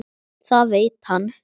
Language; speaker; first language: Icelandic; native; Icelandic